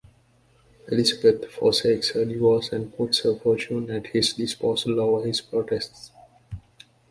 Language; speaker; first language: English; native; English